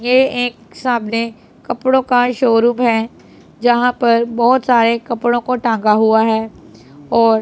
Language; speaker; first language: Hindi; non-native, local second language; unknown